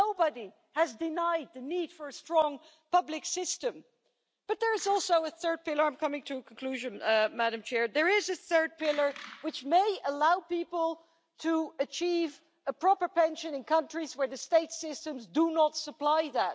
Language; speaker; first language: English; non-native, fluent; Dutch